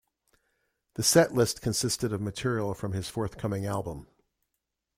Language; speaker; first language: English; native; English